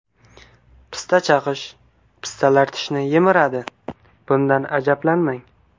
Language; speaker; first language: Uzbek; native; Uzbek